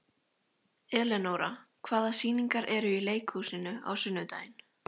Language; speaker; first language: Icelandic; native; Icelandic